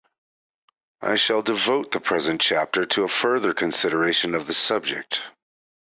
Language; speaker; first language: English; native; English